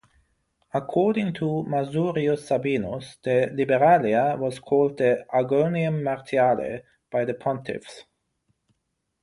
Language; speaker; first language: English; non-native, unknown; German